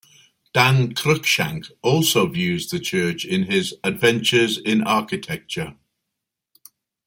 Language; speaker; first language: English; native; English